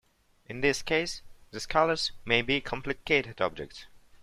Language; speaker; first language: English; non-native, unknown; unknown